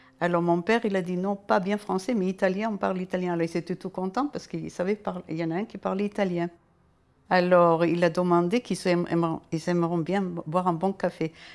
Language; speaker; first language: French; non-native, fluent; German